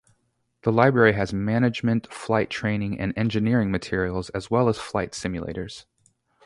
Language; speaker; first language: English; native; English